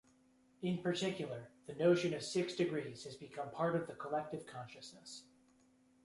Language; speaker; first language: English; native; English